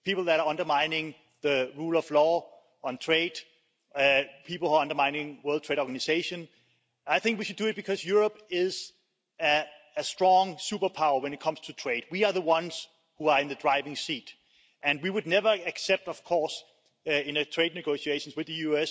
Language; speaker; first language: English; non-native, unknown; Danish